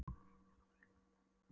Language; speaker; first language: Icelandic; non-native, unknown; Polish